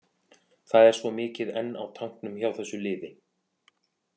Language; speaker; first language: Icelandic; native; Icelandic